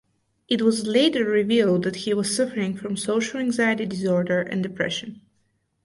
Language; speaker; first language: English; non-native, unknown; Bulgarian